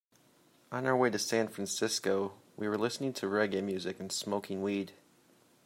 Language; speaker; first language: English; native; English